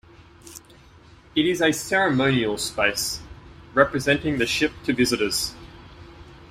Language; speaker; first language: English; native; English